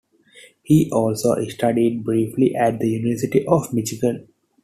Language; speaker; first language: English; non-native, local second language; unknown